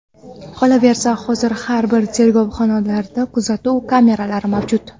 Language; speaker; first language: Uzbek; non-native, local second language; Kara-Kalpak